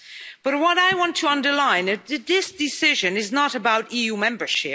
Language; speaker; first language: English; non-native, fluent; Dutch